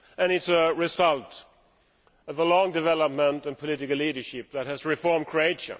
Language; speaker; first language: English; non-native, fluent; Swedish